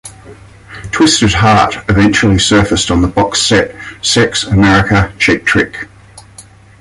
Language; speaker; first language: English; native; English